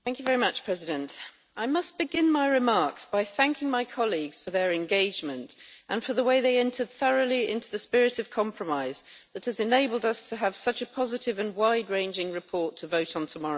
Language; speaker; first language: English; native; English